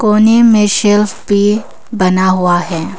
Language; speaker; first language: Hindi; non-native, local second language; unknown